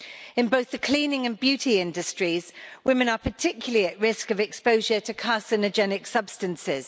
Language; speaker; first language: English; native; English